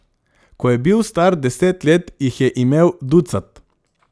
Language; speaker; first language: Slovenian; non-native, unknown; Macedonian